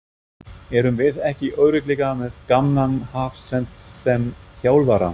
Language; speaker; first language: Icelandic; non-native, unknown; German